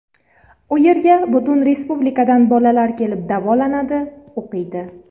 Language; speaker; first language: Uzbek; native; Uzbek